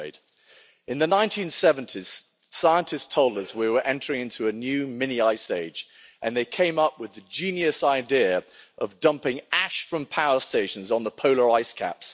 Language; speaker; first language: English; native; English